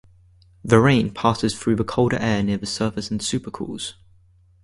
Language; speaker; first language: English; native; English